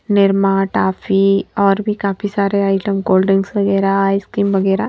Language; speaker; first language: Hindi; native; Hindi